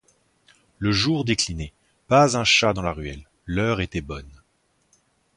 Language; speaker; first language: French; native; French